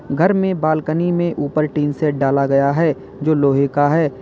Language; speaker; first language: Hindi; native; Hindi